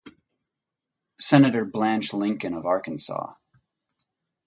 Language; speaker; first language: English; native; English